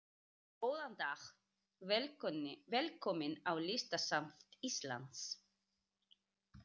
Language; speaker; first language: Icelandic; native; Icelandic